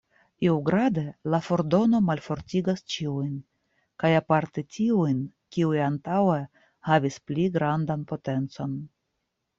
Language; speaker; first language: Esperanto; non-native, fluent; Russian